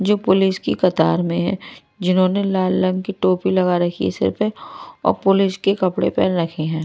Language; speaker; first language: Hindi; non-native, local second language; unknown